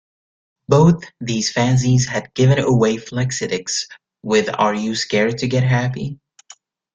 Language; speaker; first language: English; native; English